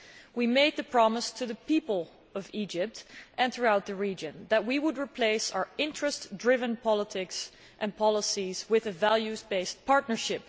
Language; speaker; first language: English; non-native, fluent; Dutch